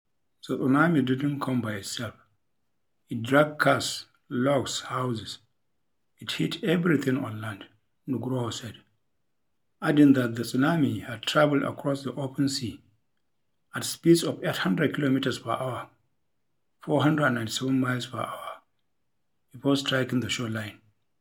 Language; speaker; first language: English; non-native, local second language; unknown